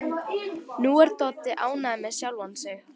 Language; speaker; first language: Icelandic; native; Icelandic